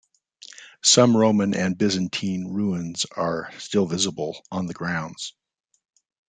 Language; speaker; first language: English; native; English